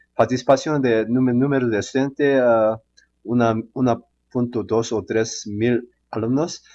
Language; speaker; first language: Spanish; non-native, learner; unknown